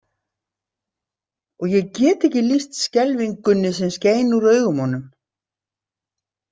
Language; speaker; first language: Icelandic; native; Icelandic